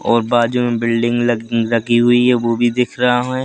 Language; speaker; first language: Hindi; native; Hindi